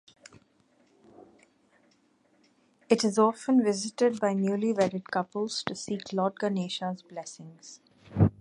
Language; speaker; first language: English; non-native, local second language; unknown